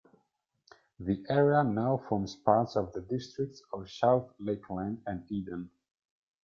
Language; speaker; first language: English; non-native, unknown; Italian